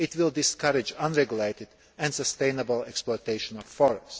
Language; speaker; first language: English; non-native, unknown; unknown